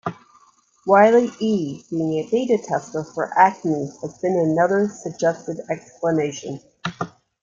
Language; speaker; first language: English; native; English